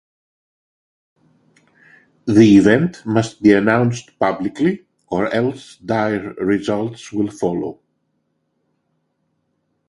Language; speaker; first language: English; non-native, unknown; Greek